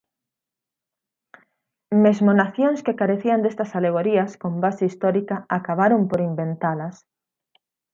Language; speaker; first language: Galician; native; Galician